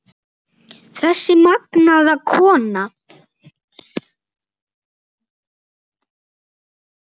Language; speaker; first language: Icelandic; native; Icelandic